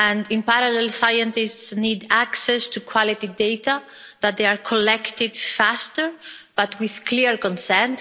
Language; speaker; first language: English; non-native, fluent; Greek